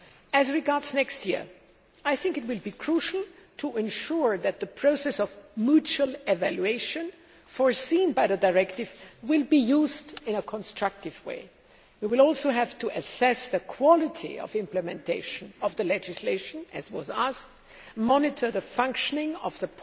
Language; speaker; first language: English; non-native, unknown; German